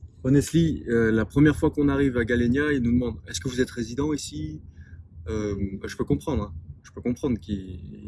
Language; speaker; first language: French; native; French